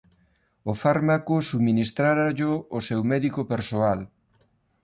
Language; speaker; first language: Galician; non-native, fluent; Spanish